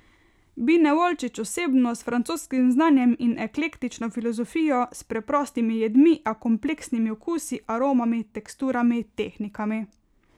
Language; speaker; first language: Slovenian; native; Slovenian